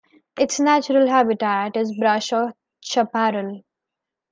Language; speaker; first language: English; non-native, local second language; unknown